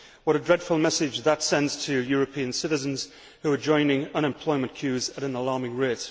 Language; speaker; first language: English; native; English